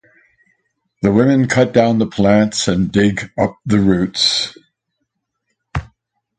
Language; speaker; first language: English; native; English